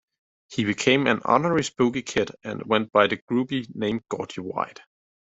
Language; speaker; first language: English; native; English